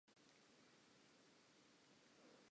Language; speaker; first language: English; non-native, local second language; Southern Sotho